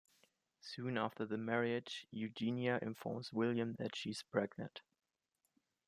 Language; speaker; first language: English; non-native, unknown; German